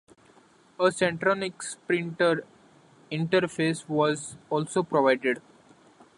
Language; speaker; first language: English; non-native, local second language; Marathi